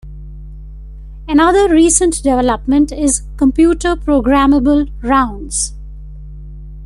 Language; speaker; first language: English; non-native, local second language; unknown